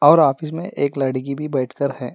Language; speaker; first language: Hindi; non-native, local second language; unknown